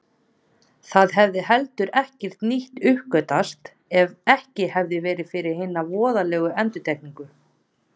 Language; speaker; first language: Icelandic; native; Icelandic